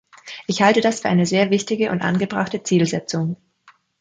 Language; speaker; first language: German; native; German